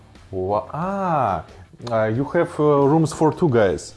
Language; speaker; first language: English; non-native, learner; Russian